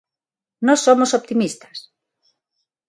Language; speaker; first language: Galician; non-native, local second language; Spanish